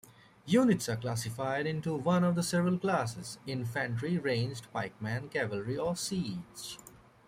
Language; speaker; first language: English; native; English